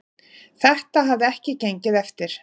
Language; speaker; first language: Icelandic; native; Icelandic